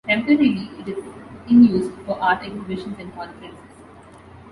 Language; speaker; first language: English; non-native, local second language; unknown